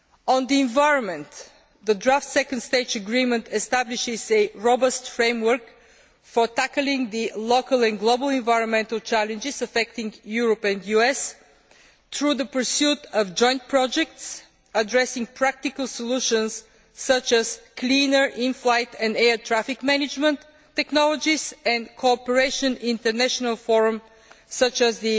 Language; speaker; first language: English; non-native, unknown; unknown